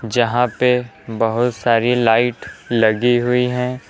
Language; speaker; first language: Hindi; native; Hindi